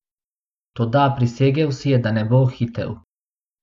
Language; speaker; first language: Slovenian; non-native, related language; Bosnian